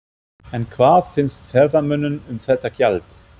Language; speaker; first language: Icelandic; non-native, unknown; German